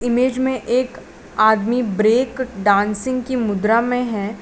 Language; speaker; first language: Hindi; non-native, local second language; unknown